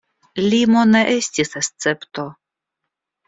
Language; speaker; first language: Esperanto; non-native, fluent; Russian